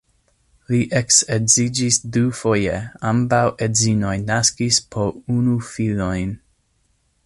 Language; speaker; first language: Esperanto; non-native, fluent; English